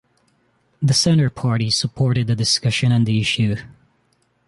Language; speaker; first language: English; non-native, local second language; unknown